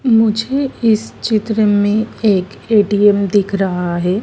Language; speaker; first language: Hindi; native; Hindi